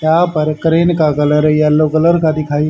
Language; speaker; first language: Hindi; native; Hindi